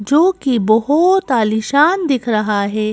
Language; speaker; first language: Hindi; native; Hindi